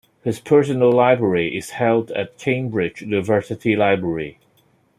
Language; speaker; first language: English; non-native, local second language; Cantonese